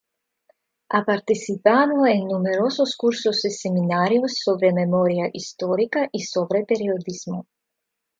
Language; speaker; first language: Spanish; non-native, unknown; Russian